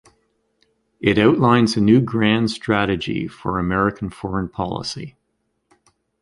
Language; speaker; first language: English; native; English